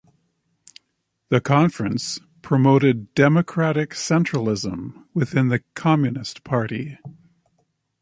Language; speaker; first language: English; native; English